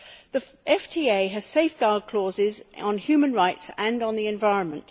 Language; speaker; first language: English; native; English